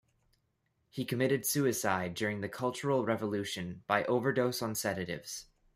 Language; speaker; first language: English; native; English